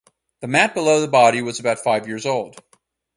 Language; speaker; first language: English; native; English